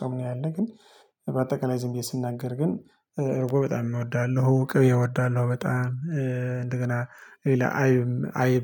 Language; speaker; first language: Amharic; non-native, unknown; Tigrinya